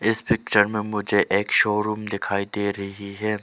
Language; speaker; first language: Hindi; non-native, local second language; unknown